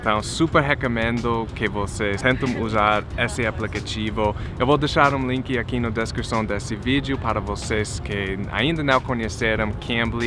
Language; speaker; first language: Portuguese; non-native, fluent; English